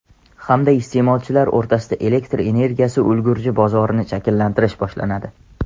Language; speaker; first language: Uzbek; non-native, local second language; Tajik